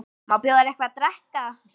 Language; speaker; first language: Icelandic; native; Icelandic